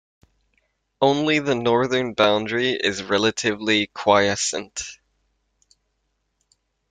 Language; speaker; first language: English; native; English